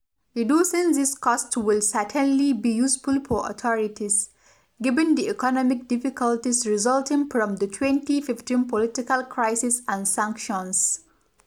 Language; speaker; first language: English; non-native, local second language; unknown